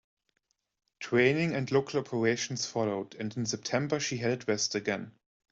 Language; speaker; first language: English; non-native, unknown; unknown